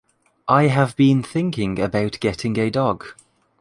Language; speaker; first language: English; native; English